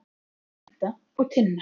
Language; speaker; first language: Icelandic; native; Icelandic